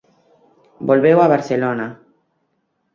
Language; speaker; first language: Galician; native; Galician